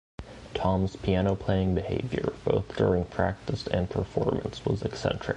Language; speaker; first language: English; native; English